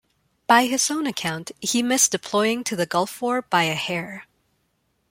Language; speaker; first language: English; non-native, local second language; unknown